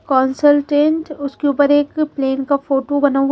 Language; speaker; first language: Hindi; native; Hindi